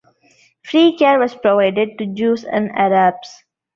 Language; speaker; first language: English; non-native, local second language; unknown